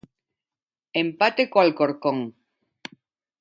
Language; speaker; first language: Galician; non-native, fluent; Spanish